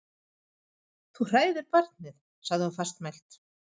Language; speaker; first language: Icelandic; non-native, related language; Swedish